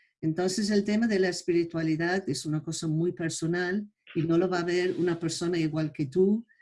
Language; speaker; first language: Spanish; non-native, fluent; English